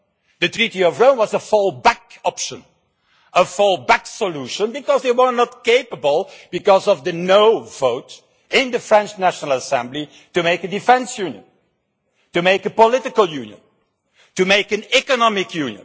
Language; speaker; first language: English; non-native, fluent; Dutch